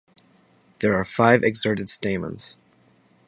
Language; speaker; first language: English; native; English